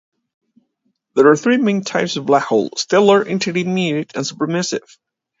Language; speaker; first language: English; native; English